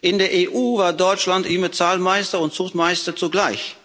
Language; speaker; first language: German; non-native, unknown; Dutch